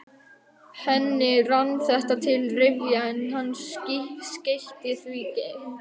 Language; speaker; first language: Icelandic; native; Icelandic